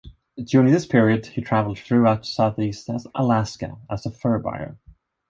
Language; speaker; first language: English; non-native, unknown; Swedish